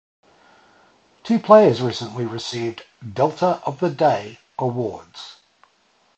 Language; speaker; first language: English; native; English